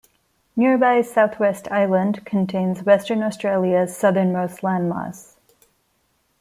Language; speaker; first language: English; non-native, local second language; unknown